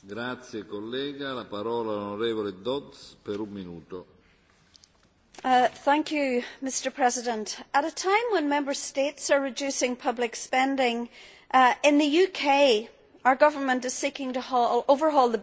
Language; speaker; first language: English; native; English